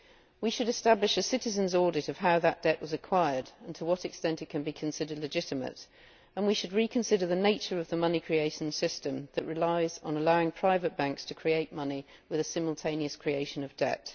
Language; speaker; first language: English; native; English